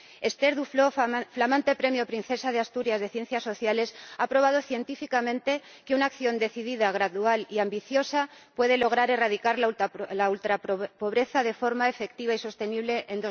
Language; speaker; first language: Spanish; native; Spanish